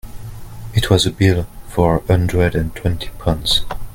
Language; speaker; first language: English; non-native, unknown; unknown